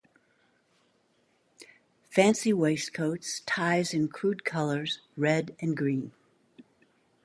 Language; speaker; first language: English; native; English